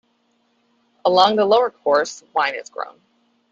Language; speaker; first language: English; native; English